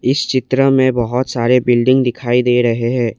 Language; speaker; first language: Hindi; non-native, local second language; Assamese